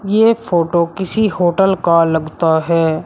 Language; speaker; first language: Hindi; native; Hindi